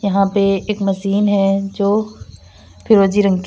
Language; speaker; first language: Hindi; native; Hindi